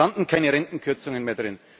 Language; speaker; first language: German; native; German